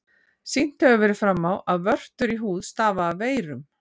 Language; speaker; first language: Icelandic; native; Icelandic